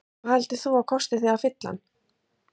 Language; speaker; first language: Icelandic; native; Icelandic